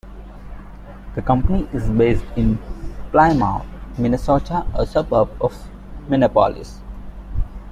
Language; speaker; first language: English; non-native, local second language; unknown